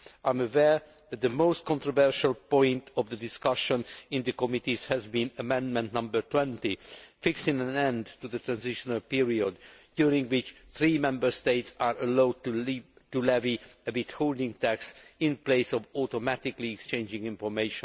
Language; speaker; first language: English; non-native, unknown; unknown